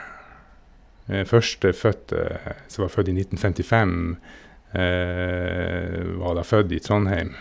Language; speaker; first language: Norwegian; native; Norwegian